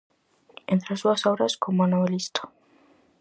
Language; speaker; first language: Galician; native; Galician